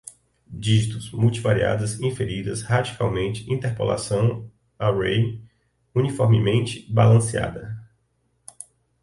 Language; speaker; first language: Portuguese; native; Portuguese